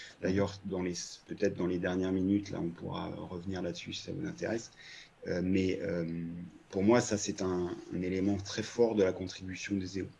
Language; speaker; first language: French; native; French